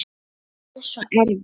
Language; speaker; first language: Icelandic; non-native, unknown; Lithuanian